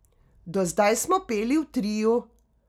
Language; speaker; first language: Slovenian; native; Slovenian